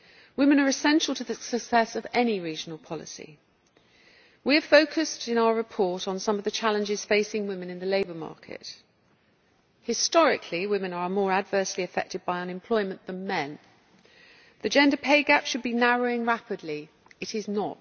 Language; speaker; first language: English; native; English